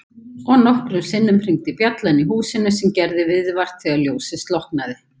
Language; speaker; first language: Icelandic; native; Icelandic